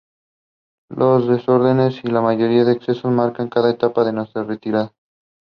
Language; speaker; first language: English; non-native, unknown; Spanish